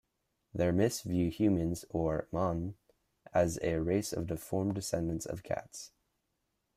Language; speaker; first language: English; native; English